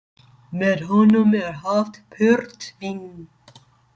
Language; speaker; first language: Icelandic; non-native, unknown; English